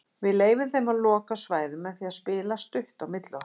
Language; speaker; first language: Icelandic; native; Icelandic